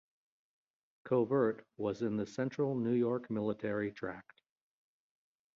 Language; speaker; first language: English; native; English